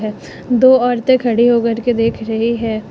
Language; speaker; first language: Hindi; native; Hindi